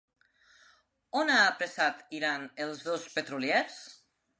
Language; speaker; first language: Catalan; non-native, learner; Spanish